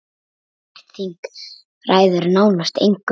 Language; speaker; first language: Icelandic; native; Icelandic